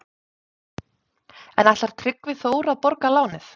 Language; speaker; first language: Icelandic; native; Icelandic